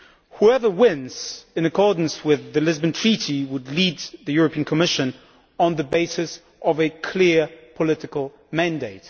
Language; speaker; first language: English; non-native, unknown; Polish